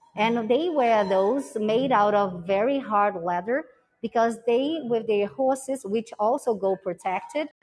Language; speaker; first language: English; non-native, fluent; Portuguese